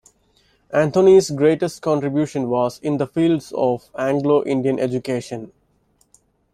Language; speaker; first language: English; non-native, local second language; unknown